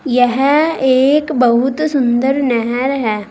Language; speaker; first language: Hindi; native; Hindi